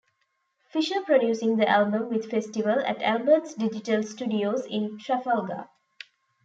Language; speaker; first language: English; non-native, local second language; Tamil